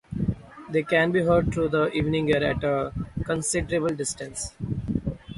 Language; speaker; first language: English; non-native, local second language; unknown